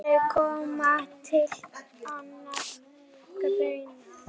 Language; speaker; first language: Icelandic; native; Icelandic